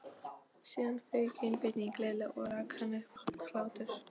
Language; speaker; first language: Icelandic; non-native, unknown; Polish